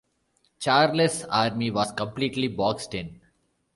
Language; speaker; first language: English; non-native, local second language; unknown